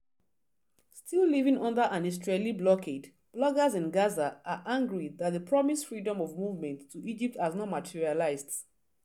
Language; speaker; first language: English; non-native, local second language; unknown